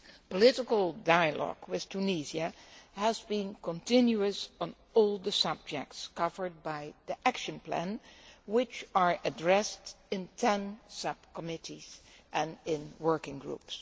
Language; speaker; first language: English; non-native, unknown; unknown